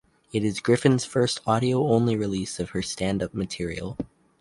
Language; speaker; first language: English; native; English